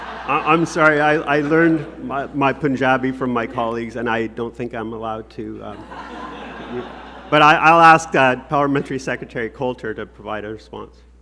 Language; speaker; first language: English; native; English